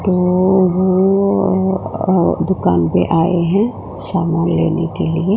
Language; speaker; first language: Hindi; non-native, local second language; Gujarati